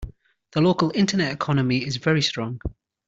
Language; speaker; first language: English; native; English